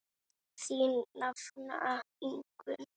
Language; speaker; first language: Icelandic; native; Icelandic